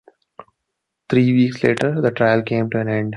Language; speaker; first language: English; non-native, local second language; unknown